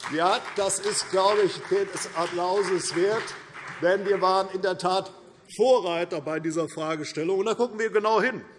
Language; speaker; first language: German; native; German